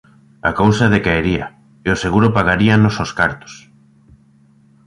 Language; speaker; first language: Galician; native; Galician